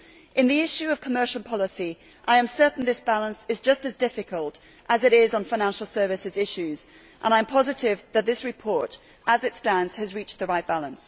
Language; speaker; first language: English; native; English